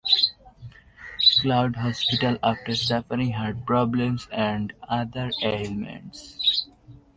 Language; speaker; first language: English; non-native, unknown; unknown